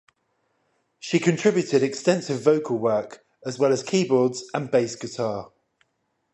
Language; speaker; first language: English; native; English